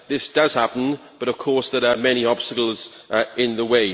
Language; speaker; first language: English; native; English